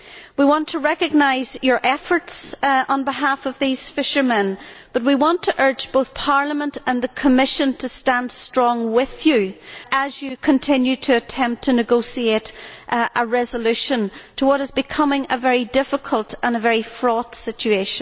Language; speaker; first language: English; native; English